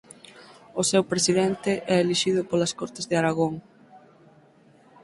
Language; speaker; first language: Galician; native; Galician